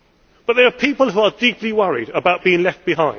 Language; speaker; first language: English; native; English